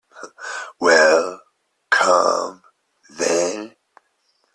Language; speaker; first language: English; native; English